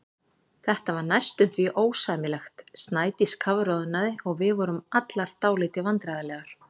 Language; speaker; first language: Icelandic; native; Icelandic